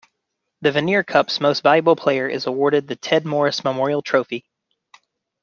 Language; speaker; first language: English; native; English